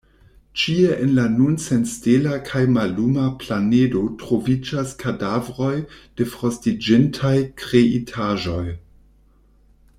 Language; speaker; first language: Esperanto; non-native, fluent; German